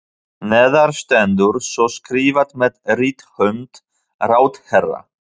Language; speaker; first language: Icelandic; non-native, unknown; Polish